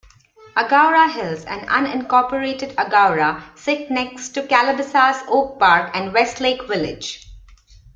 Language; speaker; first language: English; non-native, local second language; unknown